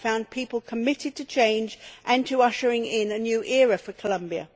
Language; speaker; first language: English; native; English